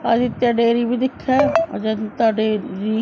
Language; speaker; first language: Hindi; native; Hindi